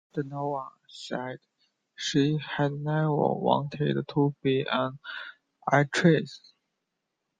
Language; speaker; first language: English; non-native, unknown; Chinese